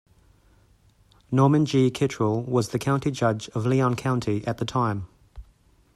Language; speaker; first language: English; native; English